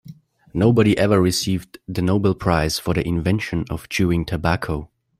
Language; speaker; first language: English; non-native, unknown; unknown